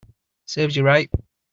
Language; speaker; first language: English; native; English